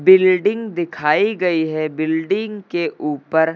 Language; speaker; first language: Hindi; native; Hindi